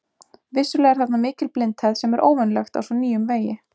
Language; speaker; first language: Icelandic; native; Icelandic